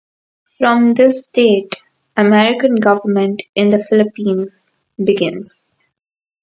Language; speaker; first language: English; non-native, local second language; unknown